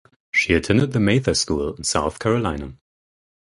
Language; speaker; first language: English; non-native, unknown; German